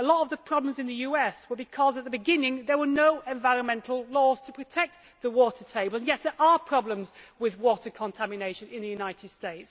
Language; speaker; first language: English; native; English